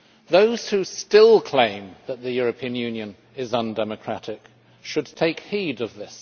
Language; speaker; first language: English; native; English